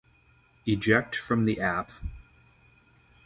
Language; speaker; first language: English; native; English